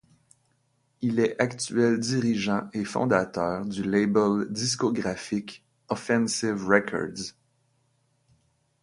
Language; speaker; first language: French; native; French